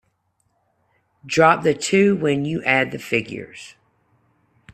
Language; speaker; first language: English; native; English